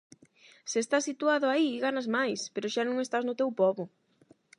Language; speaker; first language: Galician; non-native, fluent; Spanish